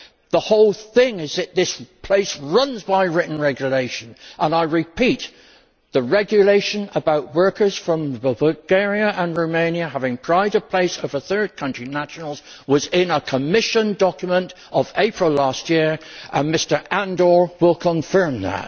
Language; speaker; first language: English; native; English